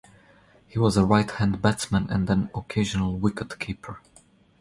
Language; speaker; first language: English; non-native, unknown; Croatian